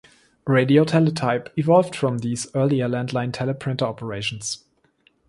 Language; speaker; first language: English; non-native, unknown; German